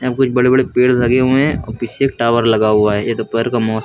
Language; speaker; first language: Hindi; native; Hindi